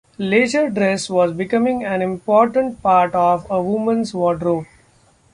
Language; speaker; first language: English; non-native, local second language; Marathi